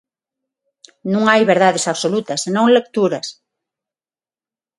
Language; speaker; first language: Galician; non-native, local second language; Spanish